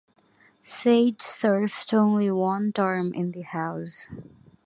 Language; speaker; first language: English; non-native, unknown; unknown